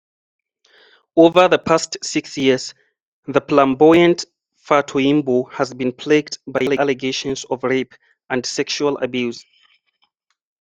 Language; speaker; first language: English; non-native, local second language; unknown